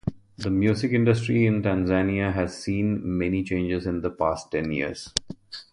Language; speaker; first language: English; non-native, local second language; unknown